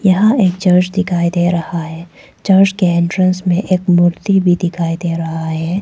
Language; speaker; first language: Hindi; non-native, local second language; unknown